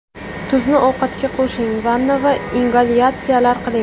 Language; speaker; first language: Uzbek; native; Uzbek